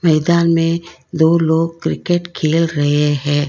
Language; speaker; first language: Hindi; non-native, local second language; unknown